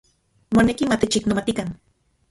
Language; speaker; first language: Central Puebla Nahuatl; non-native, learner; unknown